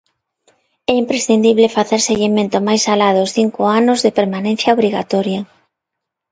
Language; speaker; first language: Galician; non-native, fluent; Spanish